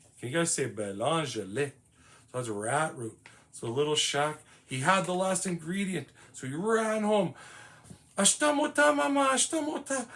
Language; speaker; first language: English; native; English